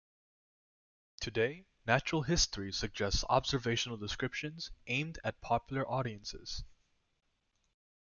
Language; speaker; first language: English; native; English